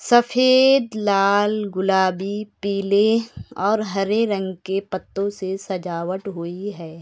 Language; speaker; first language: Hindi; native; Hindi